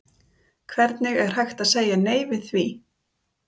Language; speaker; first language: Icelandic; native; Icelandic